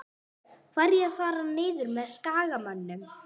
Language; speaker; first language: Icelandic; non-native, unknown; English